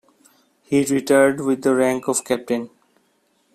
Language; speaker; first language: English; non-native, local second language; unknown